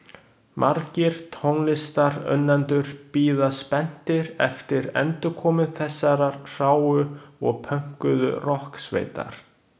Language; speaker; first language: Icelandic; non-native, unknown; Chinese